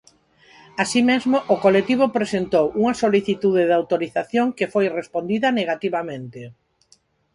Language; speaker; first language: Galician; non-native, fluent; Spanish